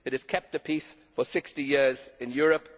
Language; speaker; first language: English; native; English